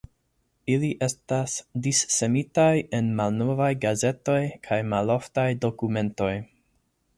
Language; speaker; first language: Esperanto; non-native, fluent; English